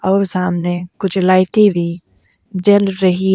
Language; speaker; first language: Hindi; native; Hindi